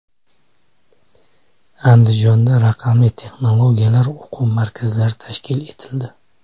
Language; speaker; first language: Uzbek; native; Uzbek